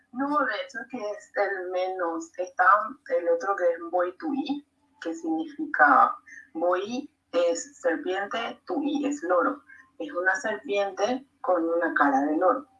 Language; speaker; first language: Spanish; native; Spanish